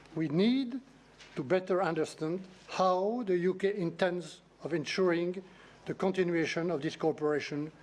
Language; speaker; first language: English; non-native, fluent; French